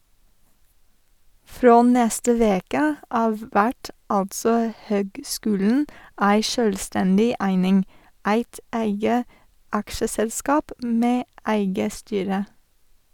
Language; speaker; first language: Norwegian; non-native, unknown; English